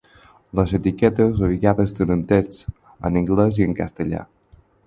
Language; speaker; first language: Catalan; non-native, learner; Spanish